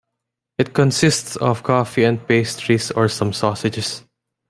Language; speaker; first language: English; non-native, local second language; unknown